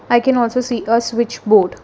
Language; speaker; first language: English; non-native, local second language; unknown